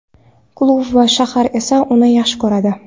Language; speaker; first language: Uzbek; non-native, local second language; Kara-Kalpak